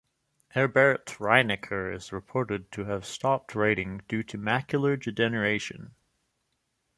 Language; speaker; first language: English; native; English